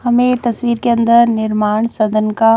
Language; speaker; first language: Hindi; native; Hindi